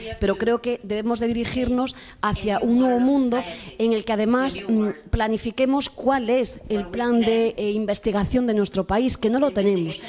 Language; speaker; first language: Spanish; native; Spanish